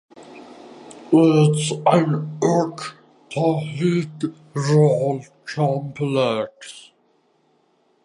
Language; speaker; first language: English; native; English